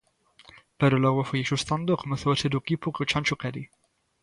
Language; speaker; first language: Galician; native; Galician